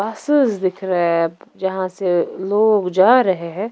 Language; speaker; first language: Hindi; non-native, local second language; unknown